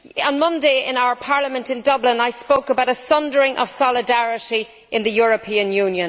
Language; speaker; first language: English; native; English